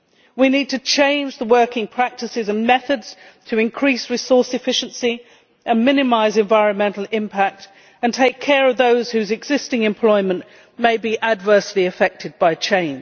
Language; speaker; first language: English; native; English